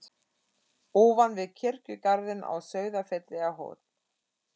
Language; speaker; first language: Icelandic; non-native, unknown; German